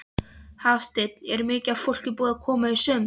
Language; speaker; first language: Icelandic; non-native, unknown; Polish